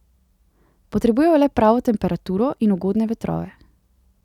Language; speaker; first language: Slovenian; native; Slovenian